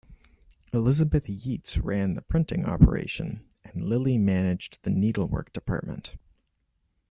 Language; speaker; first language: English; native; English